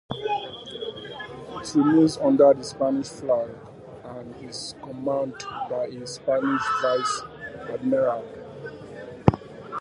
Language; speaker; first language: English; native; English